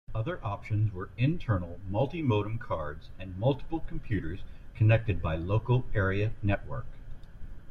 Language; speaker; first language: English; native; English